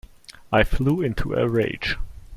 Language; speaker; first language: English; non-native, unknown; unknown